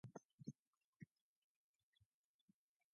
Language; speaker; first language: English; non-native, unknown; Mongolian